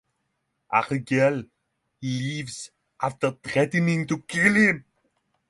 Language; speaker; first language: English; non-native, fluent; Norwegian